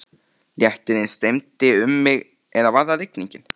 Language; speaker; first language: Icelandic; native; Icelandic